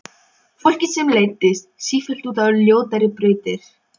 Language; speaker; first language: Icelandic; non-native, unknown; Polish